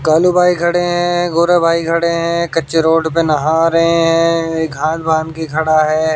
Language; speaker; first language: Hindi; native; Hindi